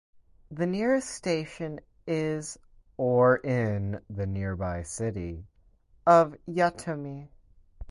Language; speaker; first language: English; native; English